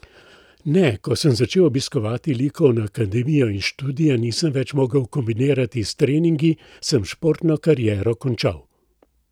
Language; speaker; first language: Slovenian; native; Slovenian